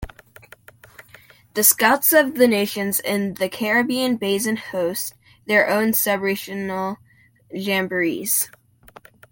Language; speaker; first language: English; native; English